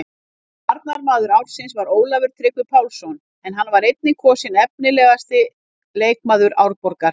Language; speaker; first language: Icelandic; native; Icelandic